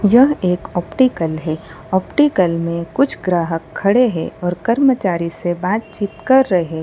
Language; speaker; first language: Hindi; non-native, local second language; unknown